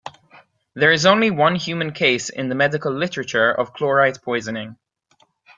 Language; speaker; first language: English; native; English